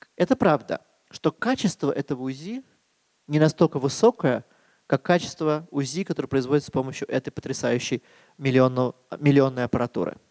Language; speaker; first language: Russian; native; Russian